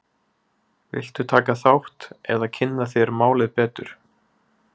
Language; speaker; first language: Icelandic; native; Icelandic